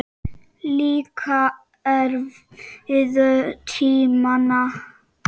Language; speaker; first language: Icelandic; non-native, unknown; Czech